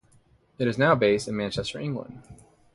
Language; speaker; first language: English; native; English